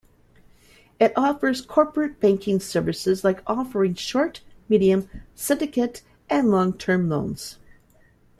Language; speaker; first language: English; native; English